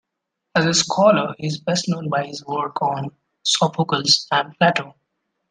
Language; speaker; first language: English; non-native, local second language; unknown